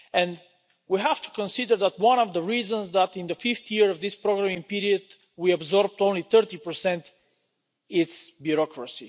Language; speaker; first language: English; non-native, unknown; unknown